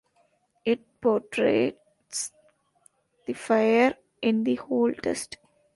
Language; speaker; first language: English; non-native, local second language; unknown